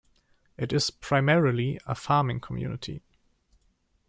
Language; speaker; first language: English; non-native, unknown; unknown